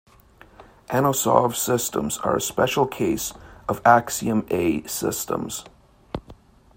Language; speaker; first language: English; native; English